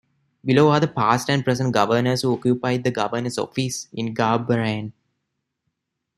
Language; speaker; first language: English; non-native, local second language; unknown